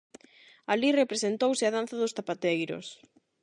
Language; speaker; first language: Galician; non-native, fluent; Spanish